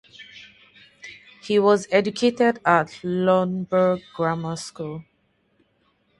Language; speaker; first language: English; non-native, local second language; Yoruba